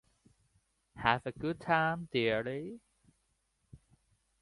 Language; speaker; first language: English; non-native, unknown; Thai